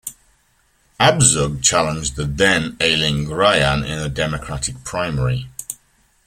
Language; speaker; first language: English; native; English